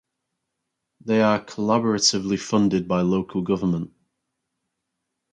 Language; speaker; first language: English; native; English